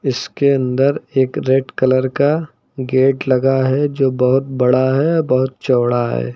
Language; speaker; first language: Hindi; native; Hindi